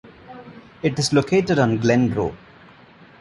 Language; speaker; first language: English; non-native, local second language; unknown